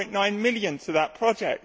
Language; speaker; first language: English; native; English